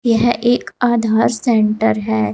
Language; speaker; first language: Hindi; native; Hindi